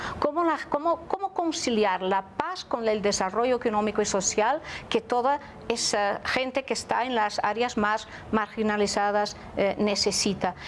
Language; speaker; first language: Spanish; non-native, related language; Portuguese